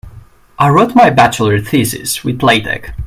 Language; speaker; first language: English; native; English